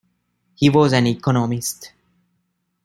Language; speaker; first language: English; non-native, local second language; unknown